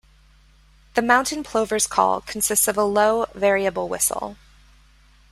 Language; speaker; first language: English; native; English